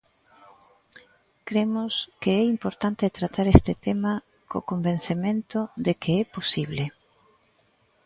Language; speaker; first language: Galician; native; Galician